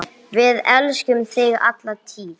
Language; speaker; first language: Icelandic; non-native, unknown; English